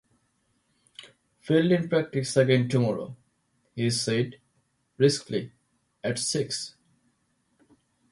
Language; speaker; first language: English; non-native, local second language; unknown